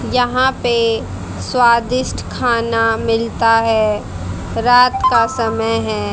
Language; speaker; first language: Hindi; native; Hindi